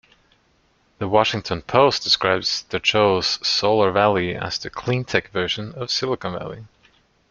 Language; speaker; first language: English; non-native, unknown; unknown